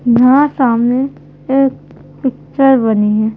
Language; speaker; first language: Hindi; native; Hindi